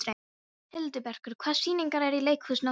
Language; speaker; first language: Icelandic; non-native, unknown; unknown